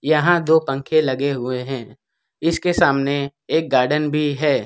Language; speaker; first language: Hindi; non-native, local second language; Gujarati